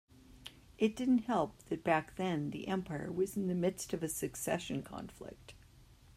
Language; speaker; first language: English; native; English